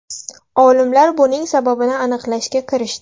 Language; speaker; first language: Uzbek; non-native, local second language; Russian